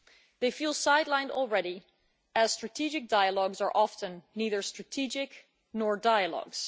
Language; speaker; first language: English; non-native, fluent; Dutch